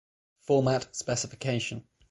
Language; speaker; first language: English; native; English